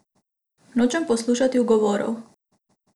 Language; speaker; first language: Slovenian; non-native, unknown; Macedonian